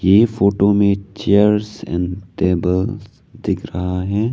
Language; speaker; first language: Hindi; non-native, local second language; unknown